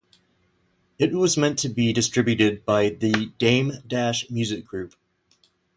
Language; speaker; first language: English; native; English